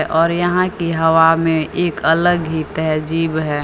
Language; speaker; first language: Hindi; native; Hindi